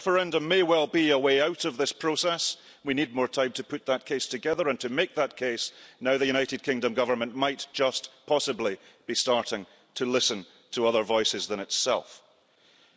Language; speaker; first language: English; early bilingual, heritage; English